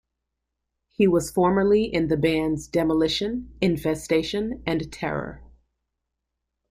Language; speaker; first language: English; native; English